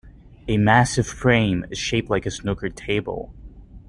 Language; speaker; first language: English; native; English